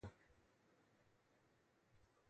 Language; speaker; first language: English; non-native, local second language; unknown